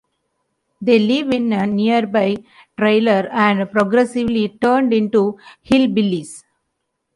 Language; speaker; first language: English; non-native, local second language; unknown